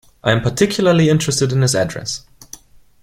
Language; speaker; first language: English; non-native, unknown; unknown